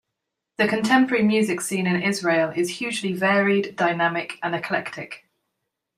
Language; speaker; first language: English; native; English